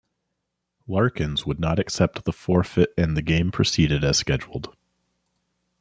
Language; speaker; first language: English; native; English